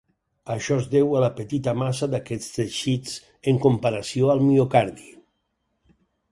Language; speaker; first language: Catalan; native; Catalan